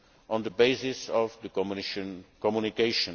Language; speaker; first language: English; non-native, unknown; Czech